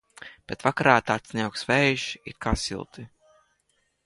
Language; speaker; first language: Latvian; native; Latvian